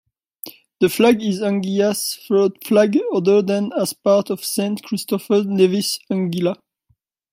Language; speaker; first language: English; non-native, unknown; French